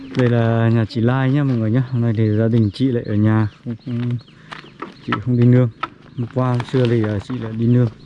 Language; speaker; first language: Vietnamese; native; Vietnamese